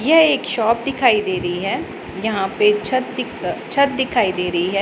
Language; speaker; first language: Hindi; non-native, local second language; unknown